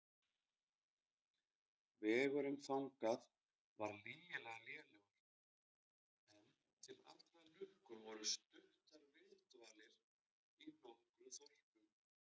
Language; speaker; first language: Icelandic; native; Icelandic